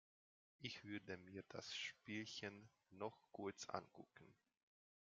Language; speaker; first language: German; non-native, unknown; Hungarian